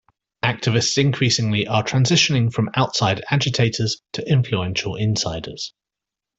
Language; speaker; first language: English; native; English